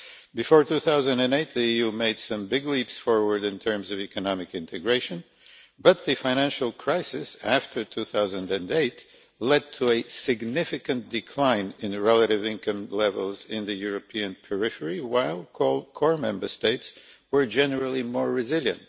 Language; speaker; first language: English; non-native, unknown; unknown